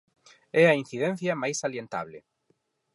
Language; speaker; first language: Galician; non-native, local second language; Spanish